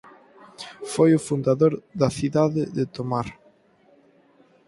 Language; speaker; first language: Galician; native; Galician